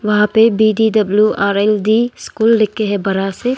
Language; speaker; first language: Hindi; non-native, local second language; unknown